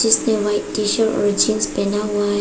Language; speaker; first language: Hindi; non-native, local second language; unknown